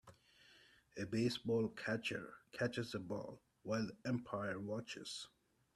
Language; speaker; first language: English; non-native, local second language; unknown